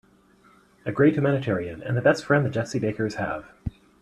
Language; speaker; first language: English; native; English